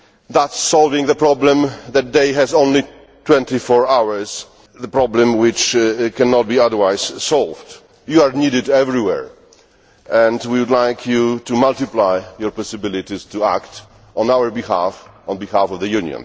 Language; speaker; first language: English; non-native, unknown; Polish